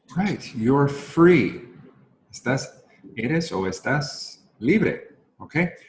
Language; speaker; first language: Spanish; non-native, learner; English